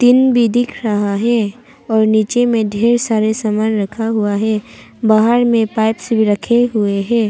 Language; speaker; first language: Hindi; non-native, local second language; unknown